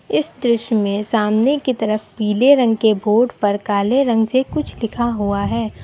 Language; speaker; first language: Hindi; native; Hindi